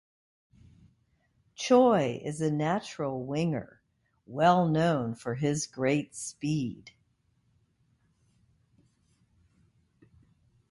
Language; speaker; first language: English; native; English